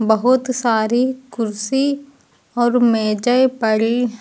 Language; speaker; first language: Hindi; native; Hindi